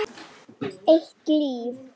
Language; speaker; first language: Icelandic; non-native, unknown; Lithuanian